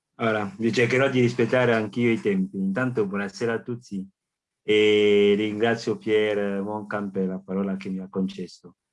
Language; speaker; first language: Italian; non-native, fluent; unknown